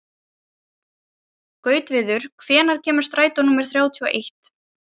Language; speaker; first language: Icelandic; non-native, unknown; Ukrainian